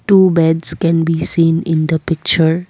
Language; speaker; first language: English; non-native, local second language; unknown